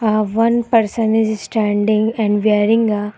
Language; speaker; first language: English; non-native, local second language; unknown